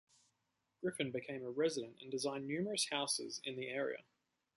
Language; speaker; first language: English; native; English